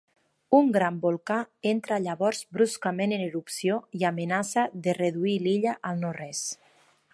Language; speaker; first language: Catalan; native; Catalan